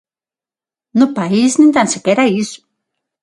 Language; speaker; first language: Galician; non-native, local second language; Spanish